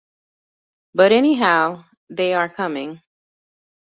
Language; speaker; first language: English; native; English